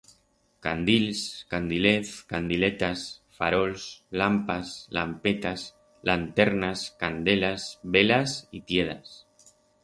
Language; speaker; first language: Aragonese; non-native, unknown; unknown